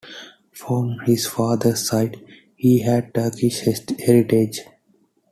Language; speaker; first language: English; non-native, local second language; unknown